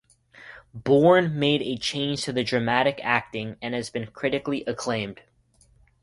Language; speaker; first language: English; native; English